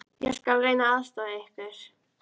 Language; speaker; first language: Icelandic; native; Icelandic